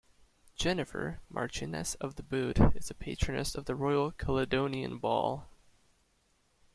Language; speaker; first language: English; native; English